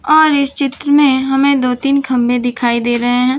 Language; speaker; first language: Hindi; non-native, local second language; Gujarati